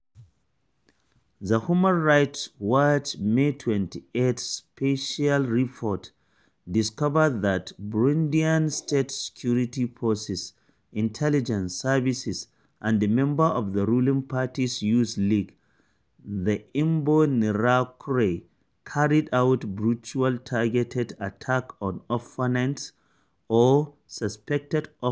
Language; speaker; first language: English; non-native, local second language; Hausa